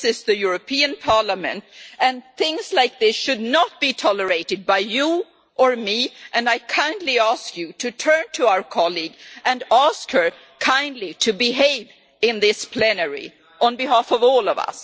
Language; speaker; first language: English; non-native, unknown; Swedish